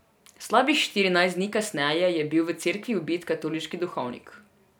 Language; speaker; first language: Slovenian; non-native, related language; Serbian